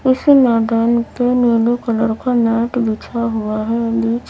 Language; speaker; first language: Hindi; native; Hindi